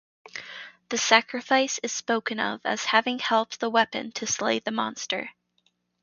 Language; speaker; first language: English; native; English